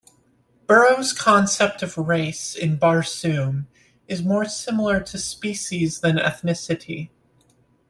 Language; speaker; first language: English; native; English